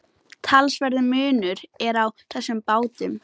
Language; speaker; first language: Icelandic; native; Icelandic